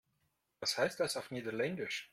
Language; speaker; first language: German; non-native, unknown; Russian